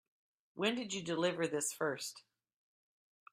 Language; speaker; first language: English; native; English